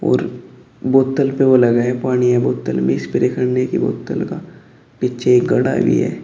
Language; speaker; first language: Hindi; native; Hindi